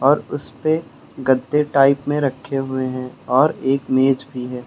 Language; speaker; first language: Hindi; native; Hindi